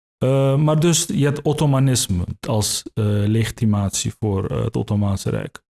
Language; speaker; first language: Dutch; early bilingual, other home language; Turkish